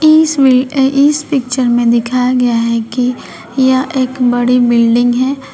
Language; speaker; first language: Hindi; native; Hindi